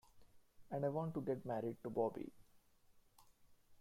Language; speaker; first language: English; non-native, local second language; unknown